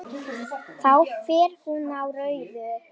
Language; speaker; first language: Icelandic; non-native, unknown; Lithuanian